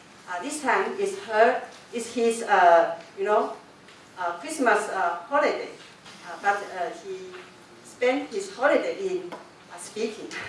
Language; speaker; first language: English; non-native, learner; Chinese